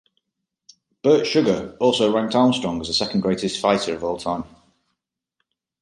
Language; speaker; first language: English; native; English